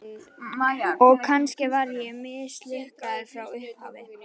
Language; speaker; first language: Icelandic; native; Icelandic